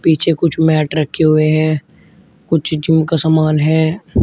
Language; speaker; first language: Hindi; native; Hindi